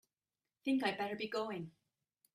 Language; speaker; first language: English; native; English